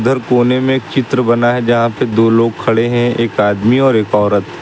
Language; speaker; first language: Hindi; native; Hindi